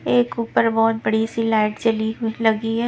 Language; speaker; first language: Hindi; non-native, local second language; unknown